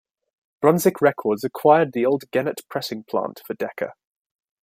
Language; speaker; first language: English; native; English